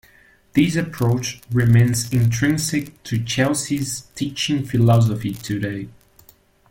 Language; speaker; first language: English; non-native, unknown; Portuguese